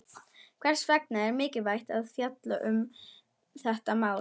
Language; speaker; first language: Icelandic; non-native, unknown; German